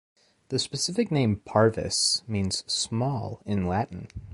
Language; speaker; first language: English; native; English